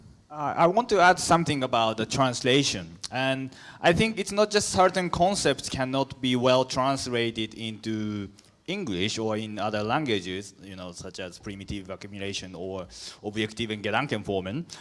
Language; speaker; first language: English; non-native, fluent; Japanese